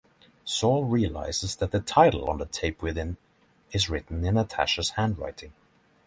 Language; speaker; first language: English; non-native, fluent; Norwegian